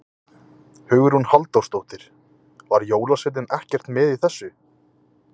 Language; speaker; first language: Icelandic; native; Icelandic